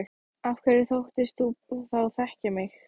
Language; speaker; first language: Icelandic; native; Icelandic